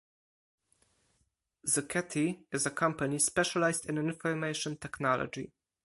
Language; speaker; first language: English; non-native, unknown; Polish